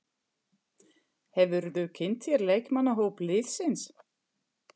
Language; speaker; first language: Icelandic; non-native, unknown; German